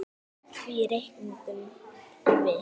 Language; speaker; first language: Icelandic; native; Icelandic